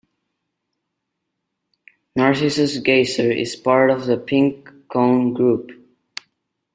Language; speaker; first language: English; non-native, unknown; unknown